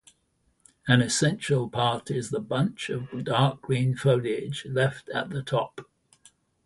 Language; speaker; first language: English; native; English